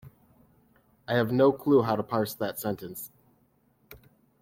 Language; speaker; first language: English; native; English